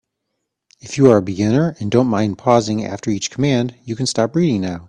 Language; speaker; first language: English; native; English